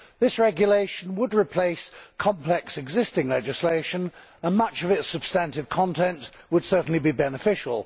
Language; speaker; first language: English; native; English